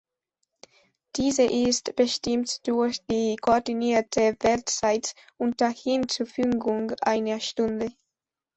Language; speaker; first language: German; non-native, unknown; Spanish